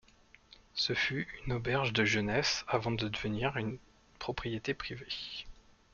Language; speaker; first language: French; native; French